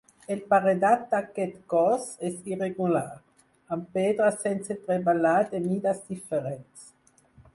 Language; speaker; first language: Catalan; non-native, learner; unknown